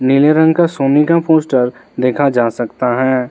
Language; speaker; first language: Hindi; non-native, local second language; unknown